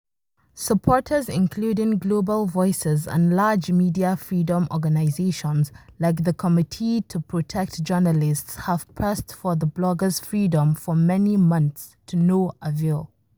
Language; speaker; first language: English; non-native, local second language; Hausa